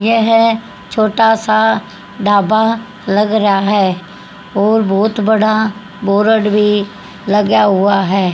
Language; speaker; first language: Hindi; native; Hindi